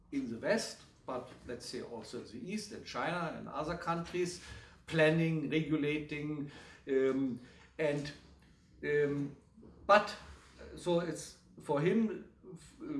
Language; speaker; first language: English; non-native, fluent; German